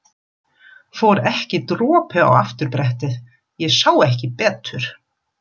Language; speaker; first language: Icelandic; non-native, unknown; German